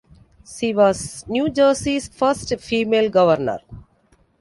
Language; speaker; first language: English; non-native, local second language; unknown